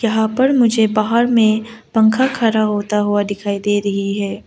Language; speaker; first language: Hindi; non-native, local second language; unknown